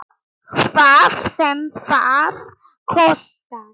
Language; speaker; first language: Icelandic; non-native, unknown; Polish